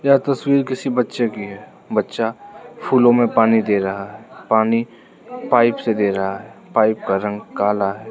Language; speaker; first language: Hindi; non-native, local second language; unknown